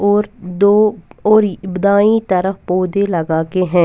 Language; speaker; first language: Hindi; non-native, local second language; Punjabi